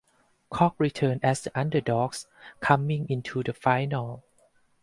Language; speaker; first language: English; non-native, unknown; Thai